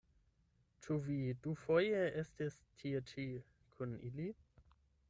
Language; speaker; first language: Esperanto; non-native, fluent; German